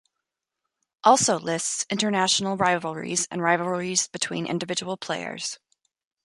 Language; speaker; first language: English; native; English